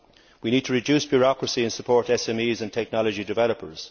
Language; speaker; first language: English; native; English